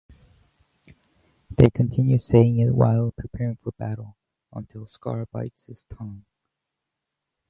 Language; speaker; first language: English; native; English